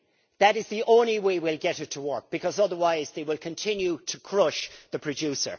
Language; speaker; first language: English; native; English